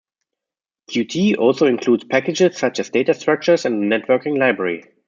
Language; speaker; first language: English; non-native, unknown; German